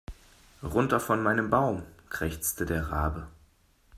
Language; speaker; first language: German; native; German